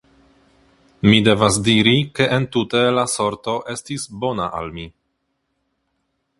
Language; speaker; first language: Esperanto; non-native, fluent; Polish